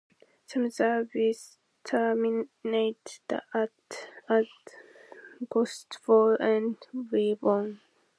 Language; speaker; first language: English; non-native, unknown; Japanese